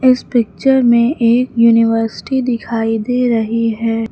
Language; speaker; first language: Hindi; native; Hindi